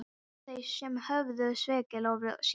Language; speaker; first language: Icelandic; non-native, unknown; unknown